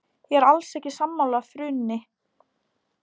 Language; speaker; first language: Icelandic; non-native, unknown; Polish